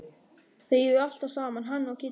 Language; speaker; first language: Icelandic; non-native, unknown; German